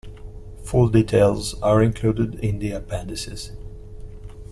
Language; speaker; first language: English; non-native, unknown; Italian